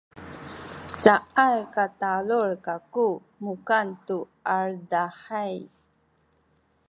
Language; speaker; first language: Sakizaya; non-native, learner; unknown